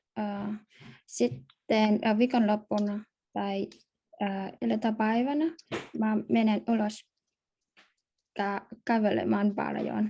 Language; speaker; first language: Finnish; non-native, learner; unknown